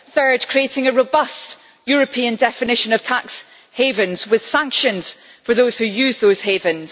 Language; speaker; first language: English; native; English